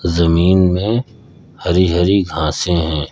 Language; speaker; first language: Hindi; native; Hindi